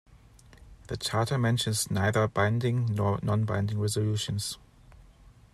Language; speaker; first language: English; non-native, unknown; German